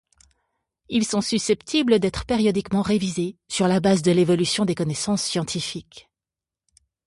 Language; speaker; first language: French; native; French